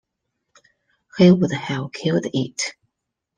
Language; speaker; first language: English; non-native, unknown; Chinese